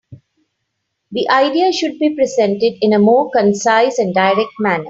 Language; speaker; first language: English; non-native, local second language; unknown